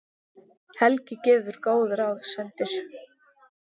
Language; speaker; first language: Icelandic; non-native, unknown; English